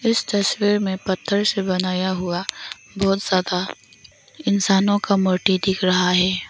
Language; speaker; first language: Hindi; non-native, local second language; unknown